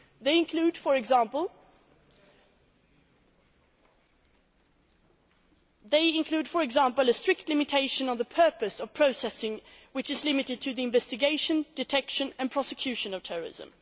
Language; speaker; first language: English; non-native, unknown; Swedish